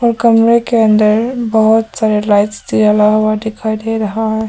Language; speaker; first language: Hindi; non-native, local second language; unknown